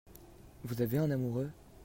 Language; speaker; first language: French; native; French